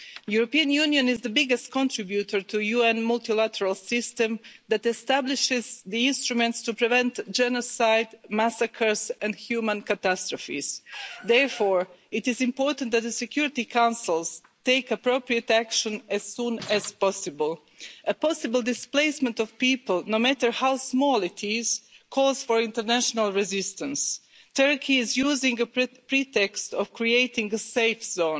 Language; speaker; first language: English; non-native, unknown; Croatian